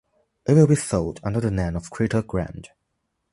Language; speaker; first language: English; non-native, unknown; Chinese